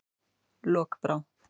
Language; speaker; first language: Icelandic; native; Icelandic